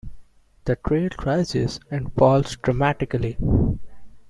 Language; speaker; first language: English; non-native, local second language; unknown